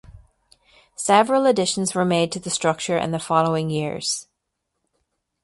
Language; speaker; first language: English; native; English